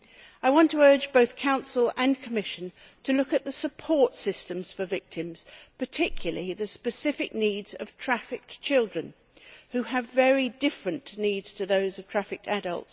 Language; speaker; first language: English; native; English